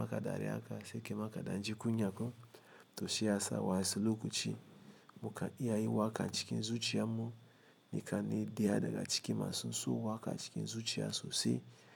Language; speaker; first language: Hausa; non-native, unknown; Igbo